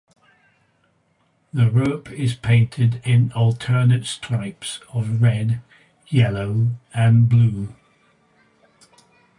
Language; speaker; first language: English; native; English